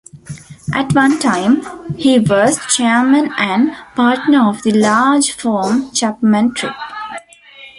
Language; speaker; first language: English; non-native, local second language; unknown